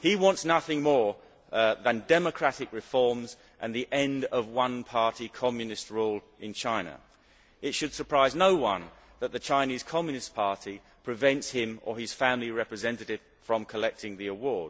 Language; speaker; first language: English; native; English